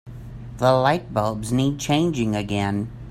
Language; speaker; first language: English; native; English